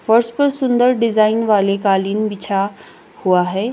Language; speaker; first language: Hindi; non-native, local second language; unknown